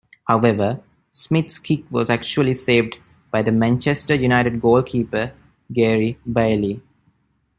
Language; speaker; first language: English; non-native, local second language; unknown